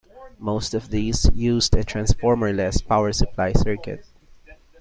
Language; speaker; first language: English; non-native, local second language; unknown